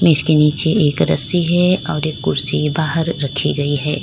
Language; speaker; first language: Hindi; native; Hindi